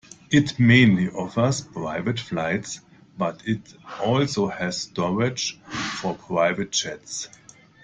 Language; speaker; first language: English; non-native, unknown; German